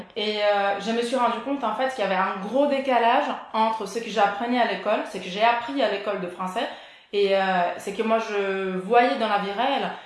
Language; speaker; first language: French; non-native, fluent; Portuguese